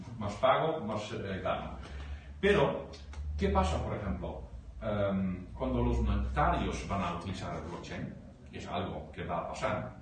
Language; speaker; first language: Spanish; non-native, fluent; Dutch